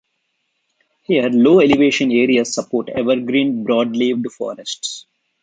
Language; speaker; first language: English; non-native, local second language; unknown